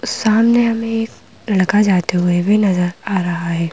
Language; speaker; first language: Hindi; native; Hindi